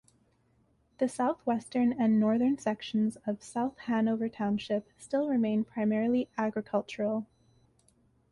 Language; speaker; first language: English; native; English